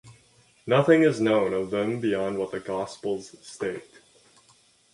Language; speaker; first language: English; native; English